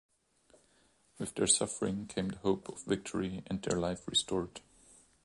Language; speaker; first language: English; non-native, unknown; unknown